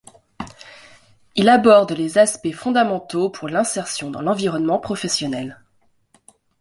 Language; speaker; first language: French; non-native, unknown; English